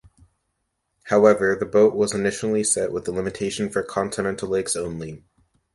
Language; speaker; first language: English; native; English